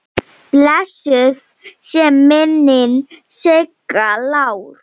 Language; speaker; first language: Icelandic; non-native, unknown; Slovenian